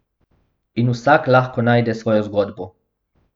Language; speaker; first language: Slovenian; non-native, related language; Bosnian